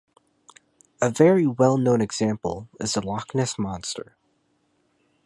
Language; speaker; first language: English; native; English